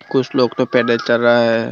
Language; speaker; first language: Hindi; non-native, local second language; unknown